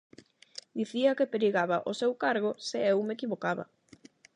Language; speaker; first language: Galician; non-native, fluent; Spanish